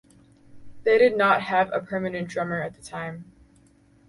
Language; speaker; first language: English; native; English